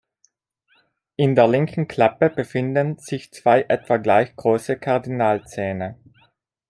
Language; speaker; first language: German; non-native, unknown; Italian